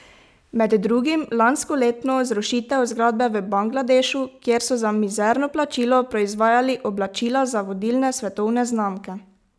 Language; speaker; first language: Slovenian; native; Slovenian